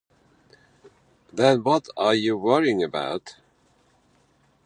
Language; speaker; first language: English; non-native, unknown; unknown